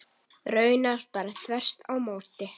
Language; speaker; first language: Icelandic; native; Icelandic